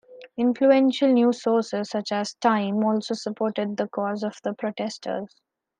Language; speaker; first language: English; non-native, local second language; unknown